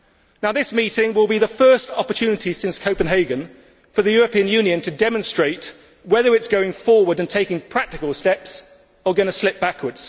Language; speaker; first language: English; native; English